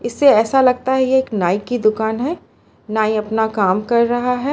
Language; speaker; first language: Hindi; non-native, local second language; Gujarati